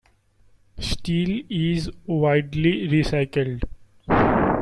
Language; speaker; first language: English; non-native, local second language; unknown